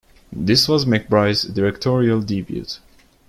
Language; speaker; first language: English; non-native, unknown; Turkish